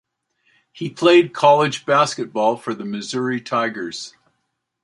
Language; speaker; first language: English; native; English